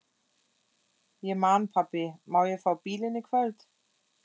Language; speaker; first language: Icelandic; non-native, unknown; German